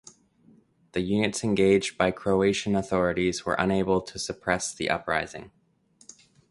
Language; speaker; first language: English; native; English